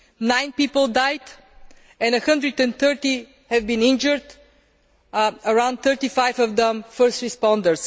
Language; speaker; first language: English; non-native, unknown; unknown